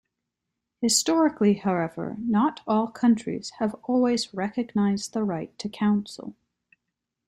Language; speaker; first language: English; native; English